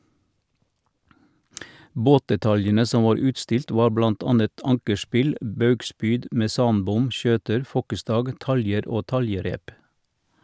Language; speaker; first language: Norwegian; native; Norwegian